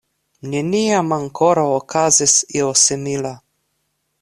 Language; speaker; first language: Esperanto; non-native, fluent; Russian